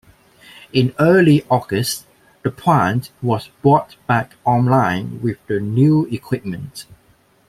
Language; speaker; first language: English; non-native, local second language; Cantonese